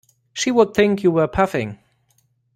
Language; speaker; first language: English; non-native, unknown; German